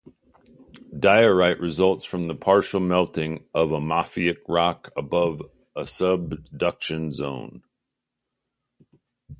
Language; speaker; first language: English; native; English